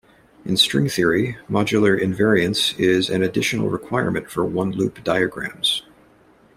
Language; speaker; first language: English; native; English